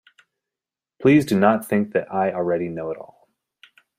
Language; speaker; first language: English; native; English